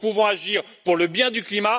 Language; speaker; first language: French; native; French